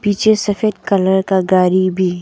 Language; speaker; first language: Hindi; non-native, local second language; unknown